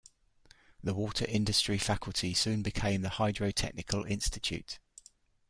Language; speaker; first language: English; native; English